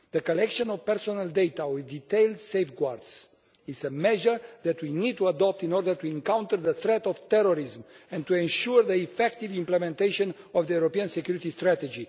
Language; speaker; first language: English; non-native, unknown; Romanian